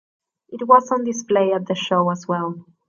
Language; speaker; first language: English; non-native, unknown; Spanish